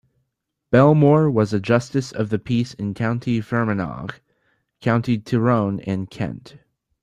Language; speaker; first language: English; native; English